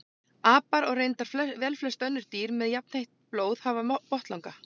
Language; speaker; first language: Icelandic; native; Icelandic